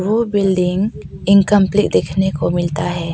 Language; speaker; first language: Hindi; non-native, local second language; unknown